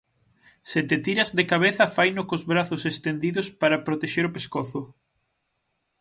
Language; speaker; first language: Galician; native; Galician